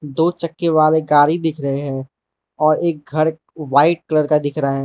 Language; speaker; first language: Hindi; non-native, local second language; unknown